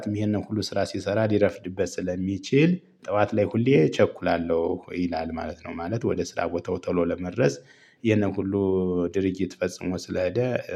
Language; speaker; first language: Amharic; native; Amharic